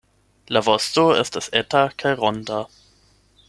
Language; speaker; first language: Esperanto; non-native, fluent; German